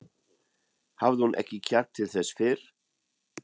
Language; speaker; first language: Icelandic; non-native, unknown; German